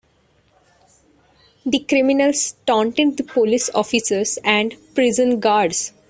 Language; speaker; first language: English; non-native, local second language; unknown